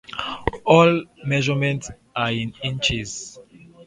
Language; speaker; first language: English; native; English